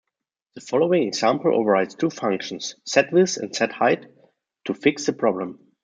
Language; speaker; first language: English; non-native, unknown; German